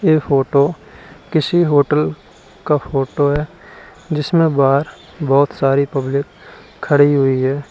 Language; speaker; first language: Hindi; native; Hindi